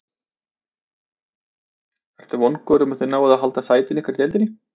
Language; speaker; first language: Icelandic; native; Icelandic